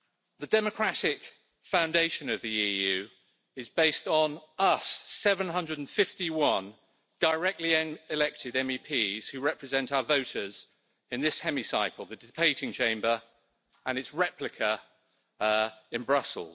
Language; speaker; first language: English; native; English